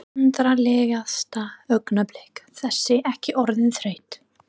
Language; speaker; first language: Icelandic; non-native, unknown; English